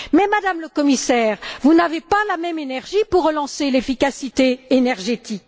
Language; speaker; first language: French; native; French